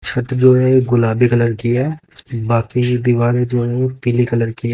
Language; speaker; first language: Hindi; native; Hindi